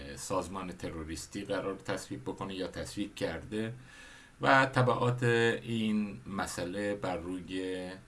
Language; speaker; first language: Persian; non-native, local second language; Kurdish